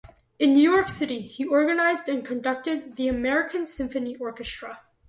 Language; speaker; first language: English; native; English